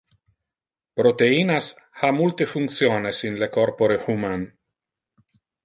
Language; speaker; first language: Interlingua; non-native, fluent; Italian